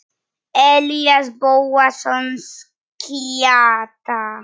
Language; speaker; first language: Icelandic; non-native, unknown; Polish